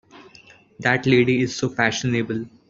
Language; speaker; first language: English; non-native, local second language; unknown